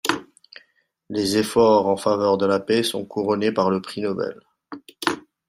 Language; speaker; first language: French; non-native, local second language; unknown